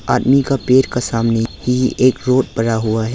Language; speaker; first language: Hindi; non-native, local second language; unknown